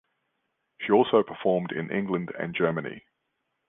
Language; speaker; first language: English; native; English